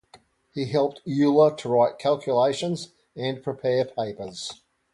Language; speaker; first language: English; native; English